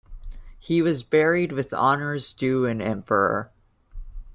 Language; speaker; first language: English; native; English